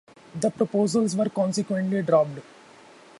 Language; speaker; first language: English; non-native, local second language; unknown